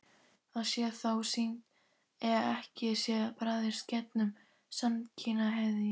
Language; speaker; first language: Icelandic; native; Icelandic